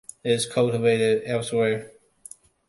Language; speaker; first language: English; non-native, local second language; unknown